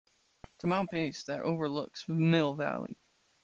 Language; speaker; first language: English; native; English